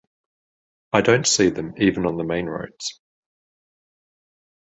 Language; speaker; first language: English; native; English